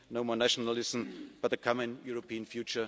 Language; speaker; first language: English; non-native, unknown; German